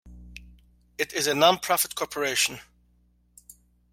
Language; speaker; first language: English; native; English